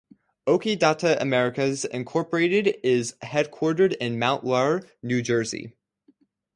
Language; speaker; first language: English; native; English